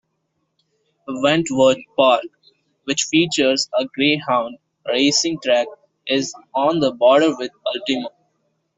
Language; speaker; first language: English; non-native, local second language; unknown